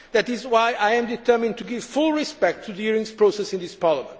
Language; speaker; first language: English; non-native, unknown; Portuguese